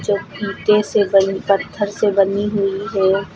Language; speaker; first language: Hindi; native; Hindi